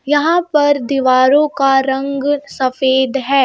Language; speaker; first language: Hindi; native; Hindi